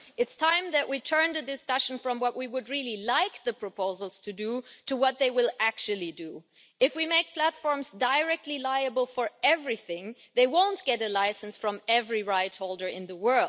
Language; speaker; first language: English; non-native, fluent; German